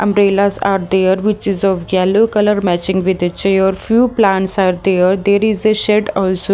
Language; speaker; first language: English; non-native, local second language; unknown